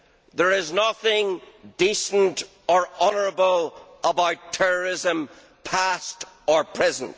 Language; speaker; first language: English; native; English